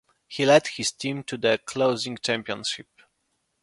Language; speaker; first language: English; non-native, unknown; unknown